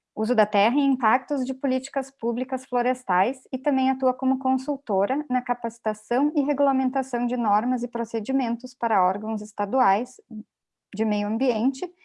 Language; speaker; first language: Portuguese; native; Portuguese